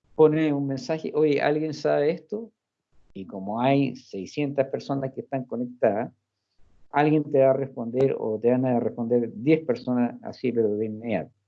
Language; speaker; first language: Spanish; early bilingual, heritage; Spanish